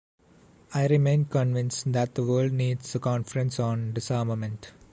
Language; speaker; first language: English; non-native, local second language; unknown